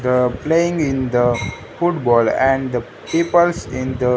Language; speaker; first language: English; non-native, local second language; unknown